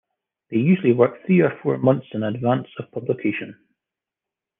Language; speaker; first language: English; native; English